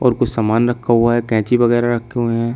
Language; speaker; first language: Hindi; native; Hindi